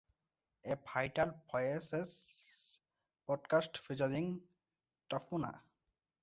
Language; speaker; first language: English; non-native, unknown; Bangla